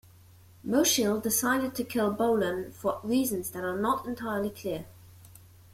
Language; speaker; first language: English; non-native, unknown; German